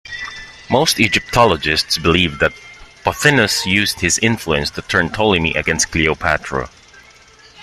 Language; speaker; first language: English; non-native, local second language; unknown